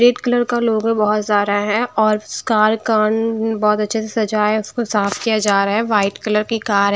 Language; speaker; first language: Hindi; non-native, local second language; Punjabi